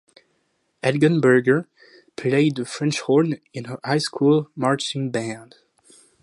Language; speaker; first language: English; non-native, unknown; French